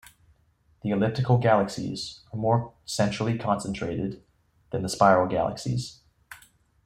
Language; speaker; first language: English; native; English